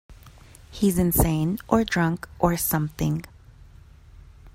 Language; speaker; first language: English; native; English